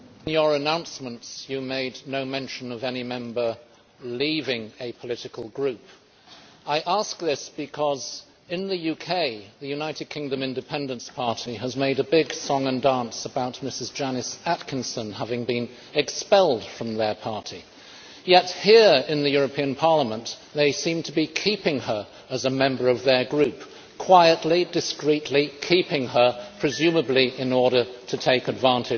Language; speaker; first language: English; native; English